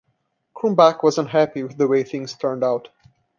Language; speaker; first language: English; non-native, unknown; Portuguese